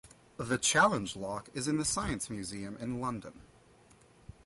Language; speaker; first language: English; native; English